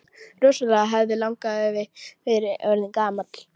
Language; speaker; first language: Icelandic; native; Icelandic